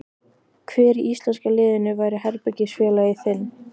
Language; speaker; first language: Icelandic; native; Icelandic